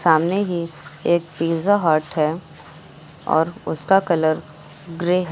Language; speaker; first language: Hindi; native; Hindi